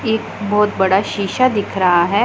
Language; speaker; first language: Hindi; non-native, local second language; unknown